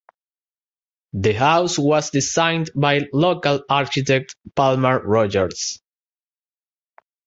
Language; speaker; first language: English; non-native, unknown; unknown